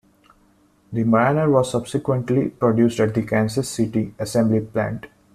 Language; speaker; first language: English; non-native, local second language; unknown